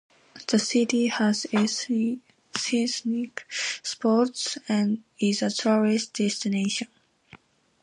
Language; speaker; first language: English; non-native, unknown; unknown